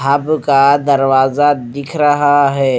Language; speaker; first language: Hindi; non-native, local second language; Punjabi